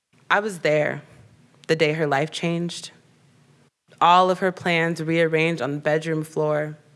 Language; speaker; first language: English; native; English